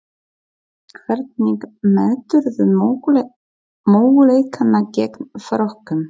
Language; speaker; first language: Icelandic; non-native, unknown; Polish